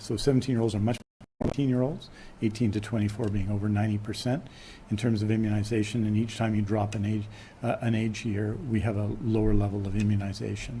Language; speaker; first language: English; native; English